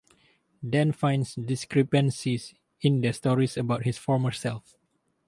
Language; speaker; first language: English; non-native, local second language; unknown